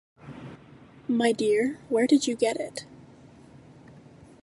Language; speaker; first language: English; native; English